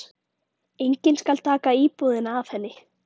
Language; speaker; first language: Icelandic; native; Icelandic